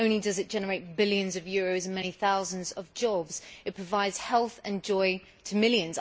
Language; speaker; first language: English; native; English